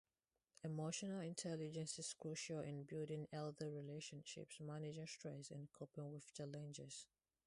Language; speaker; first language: English; non-native, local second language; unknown